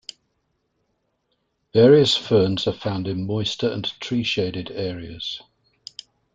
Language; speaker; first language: English; native; English